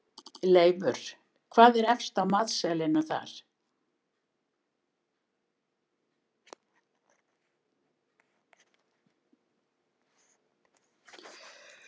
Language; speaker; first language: Icelandic; native; Icelandic